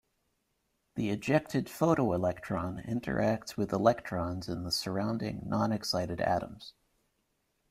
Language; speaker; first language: English; native; English